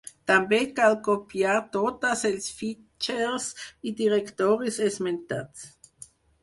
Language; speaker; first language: Catalan; non-native, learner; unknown